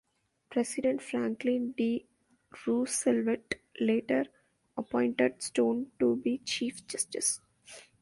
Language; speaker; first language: English; non-native, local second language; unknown